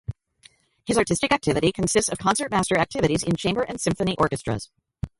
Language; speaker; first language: English; native; English